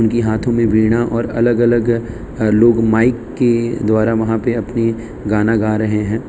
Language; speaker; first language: Hindi; non-native, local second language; Gujarati